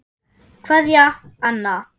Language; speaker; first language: Icelandic; non-native, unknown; German